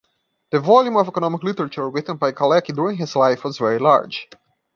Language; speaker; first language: English; non-native, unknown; Portuguese